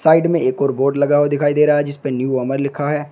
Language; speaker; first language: Hindi; native; Hindi